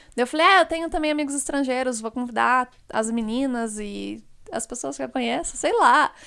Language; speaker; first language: Portuguese; native; Portuguese